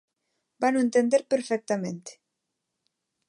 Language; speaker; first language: Galician; non-native, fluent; Spanish